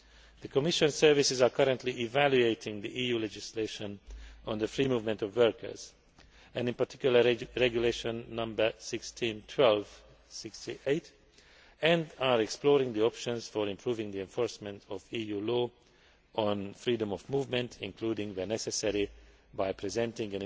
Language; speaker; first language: English; non-native, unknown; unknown